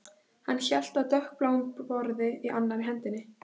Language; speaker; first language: Icelandic; native; Icelandic